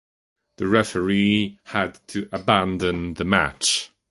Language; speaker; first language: English; non-native, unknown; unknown